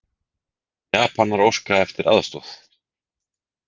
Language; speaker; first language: Icelandic; native; Icelandic